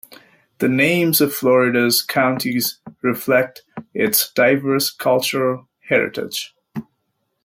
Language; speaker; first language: English; native; English